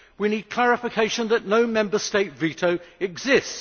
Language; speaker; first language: English; native; English